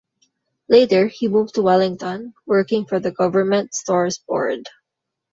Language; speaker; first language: English; non-native, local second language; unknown